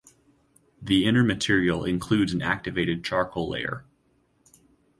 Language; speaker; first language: English; native; English